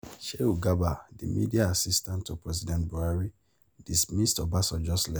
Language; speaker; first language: English; non-native, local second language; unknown